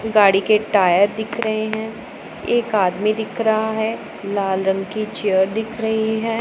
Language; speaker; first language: Hindi; non-native, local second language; Punjabi